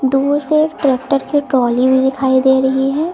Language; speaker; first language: Hindi; native; Hindi